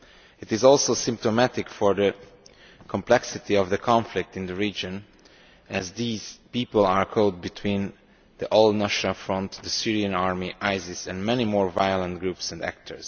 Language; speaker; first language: English; non-native, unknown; Romanian